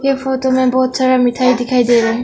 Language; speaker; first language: Hindi; non-native, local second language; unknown